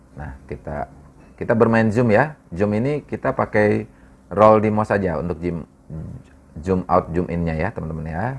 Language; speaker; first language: Indonesian; non-native, local second language; Sundanese